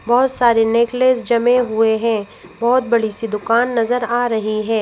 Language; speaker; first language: Hindi; native; Hindi